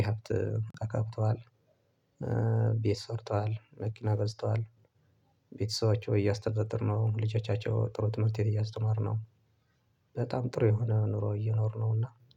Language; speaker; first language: Amharic; non-native, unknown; Tigrinya